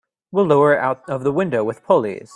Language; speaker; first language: English; native; English